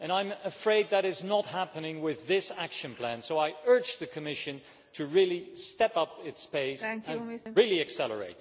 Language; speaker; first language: English; non-native, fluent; Dutch